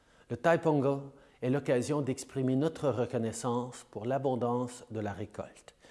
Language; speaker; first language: French; early bilingual, heritage; French